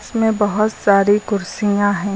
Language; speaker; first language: Hindi; native; Hindi